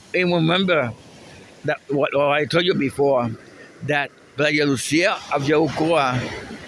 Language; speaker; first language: English; non-native, learner; Spanish